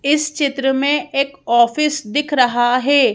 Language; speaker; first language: Hindi; native; Hindi